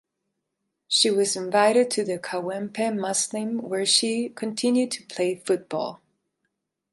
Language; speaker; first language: English; non-native, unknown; Spanish